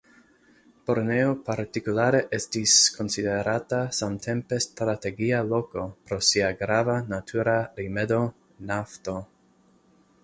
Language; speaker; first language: Esperanto; non-native, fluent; English